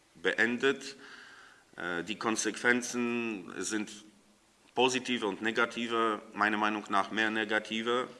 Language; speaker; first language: German; non-native, learner; Polish